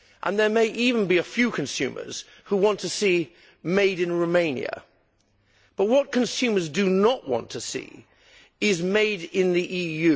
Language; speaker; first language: English; native; English